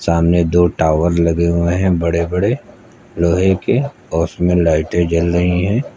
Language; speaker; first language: Hindi; native; Hindi